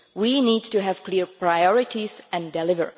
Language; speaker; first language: English; non-native, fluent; Czech